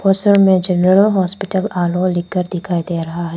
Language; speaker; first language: Hindi; non-native, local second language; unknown